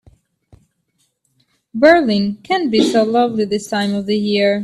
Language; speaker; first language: English; native; English